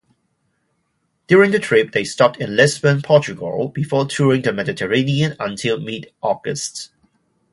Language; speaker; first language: English; non-native, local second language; Cantonese